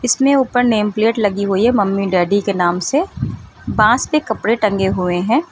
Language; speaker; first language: Hindi; native; Hindi